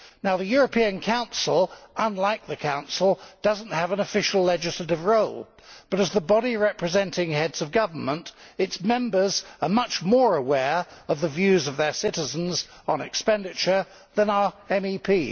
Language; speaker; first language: English; native; English